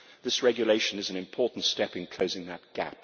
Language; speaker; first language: English; native; English